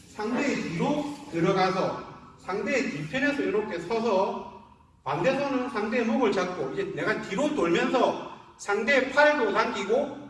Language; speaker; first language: Korean; native; Korean